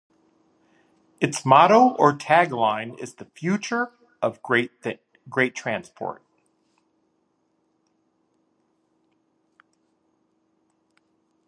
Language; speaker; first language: English; native; English